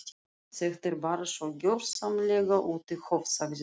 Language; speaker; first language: Icelandic; non-native, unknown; Russian